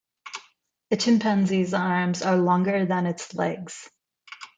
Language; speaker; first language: English; non-native, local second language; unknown